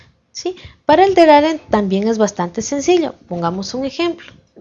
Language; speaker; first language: Spanish; native; Spanish